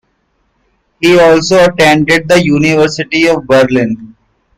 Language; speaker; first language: English; non-native, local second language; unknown